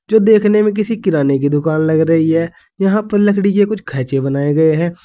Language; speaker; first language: Hindi; native; Hindi